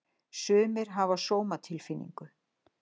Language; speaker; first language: Icelandic; native; Icelandic